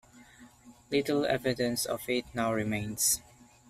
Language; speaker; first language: English; non-native, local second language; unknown